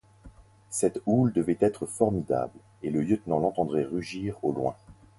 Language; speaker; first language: French; native; French